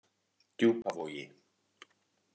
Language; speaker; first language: Icelandic; native; Icelandic